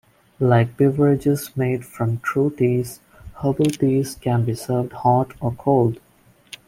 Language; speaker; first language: English; non-native, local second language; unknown